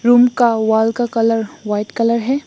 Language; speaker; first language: Hindi; non-native, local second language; Bangla